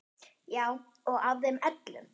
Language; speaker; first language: Icelandic; non-native, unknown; German